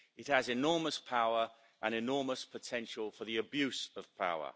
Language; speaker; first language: English; native; English